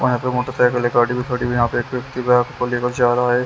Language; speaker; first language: Hindi; native; Hindi